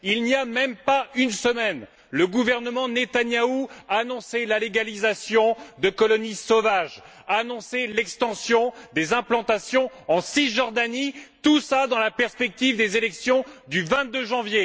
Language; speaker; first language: French; native; French